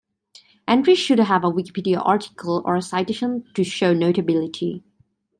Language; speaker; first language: English; native; English